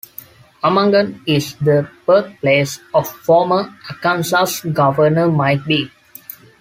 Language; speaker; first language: English; non-native, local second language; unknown